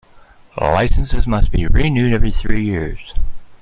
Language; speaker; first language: English; native; English